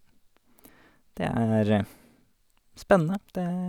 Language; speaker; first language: Norwegian; native; Norwegian